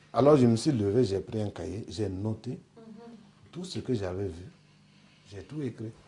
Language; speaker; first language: French; non-native, local second language; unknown